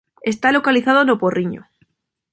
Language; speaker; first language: Galician; non-native, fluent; Spanish